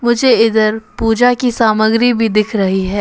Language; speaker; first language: Hindi; non-native, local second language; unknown